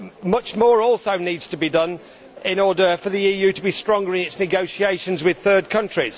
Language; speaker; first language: English; native; English